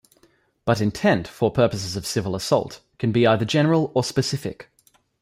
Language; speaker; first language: English; native; English